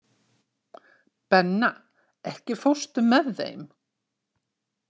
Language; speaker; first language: Icelandic; native; Icelandic